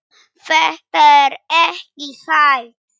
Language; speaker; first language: Icelandic; non-native, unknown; Polish